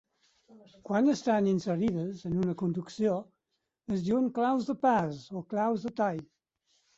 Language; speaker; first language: Catalan; non-native, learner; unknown